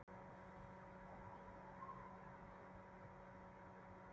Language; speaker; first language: Icelandic; native; Icelandic